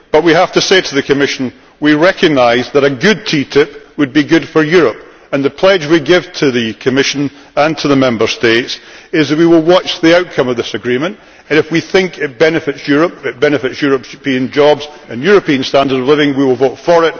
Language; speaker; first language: English; native; English